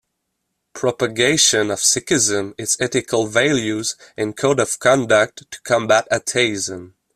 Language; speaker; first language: English; non-native, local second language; French